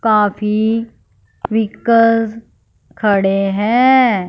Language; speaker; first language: Hindi; non-native, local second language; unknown